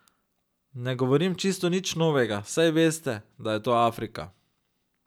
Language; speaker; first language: Slovenian; native; Slovenian